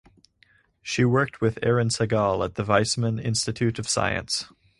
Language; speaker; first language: English; native; English